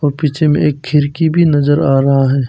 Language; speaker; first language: Hindi; non-native, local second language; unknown